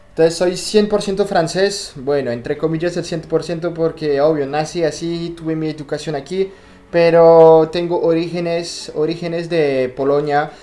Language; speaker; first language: Spanish; non-native, fluent; French